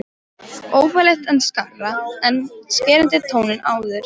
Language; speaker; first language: Icelandic; non-native, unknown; Polish